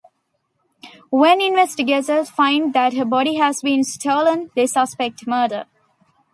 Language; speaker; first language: English; non-native, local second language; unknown